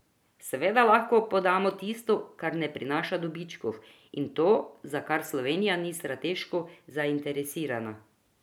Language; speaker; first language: Slovenian; non-native, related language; Croatian